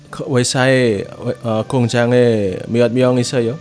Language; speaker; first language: Korean; non-native, learner; Indonesian